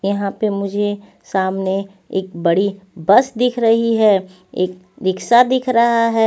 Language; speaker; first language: Hindi; non-native, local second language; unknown